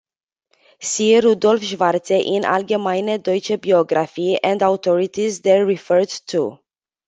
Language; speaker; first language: English; non-native, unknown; Romanian